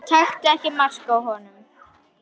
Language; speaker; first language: Icelandic; native; Icelandic